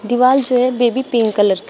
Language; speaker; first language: Hindi; native; Hindi